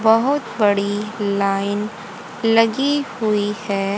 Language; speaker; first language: Hindi; native; Hindi